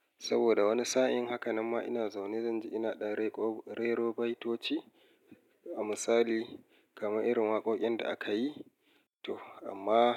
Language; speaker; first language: Hausa; native; Hausa